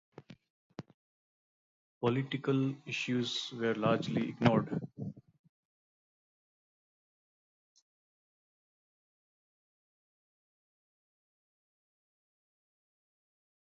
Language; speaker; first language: English; non-native, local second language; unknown